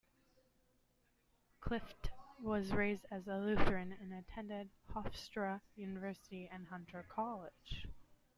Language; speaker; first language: English; native; English